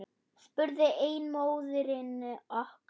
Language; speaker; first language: Icelandic; non-native, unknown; German